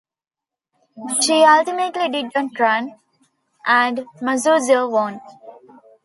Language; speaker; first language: English; non-native, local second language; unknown